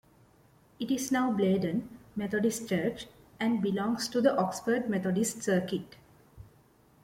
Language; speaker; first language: English; non-native, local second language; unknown